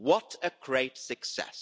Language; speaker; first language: English; non-native, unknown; German